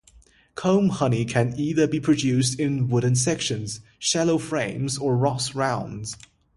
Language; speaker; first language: English; non-native, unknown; Chinese